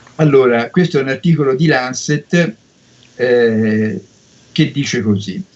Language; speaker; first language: Italian; native; Italian